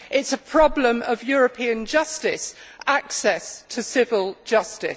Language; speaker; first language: English; native; English